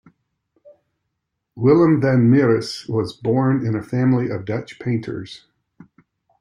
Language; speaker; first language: English; native; English